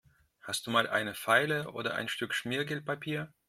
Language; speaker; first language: German; non-native, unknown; Russian